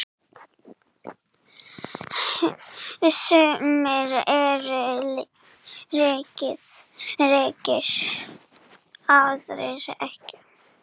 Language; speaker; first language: Icelandic; non-native, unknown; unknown